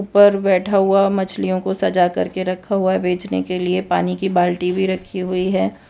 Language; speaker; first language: Hindi; non-native, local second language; Gujarati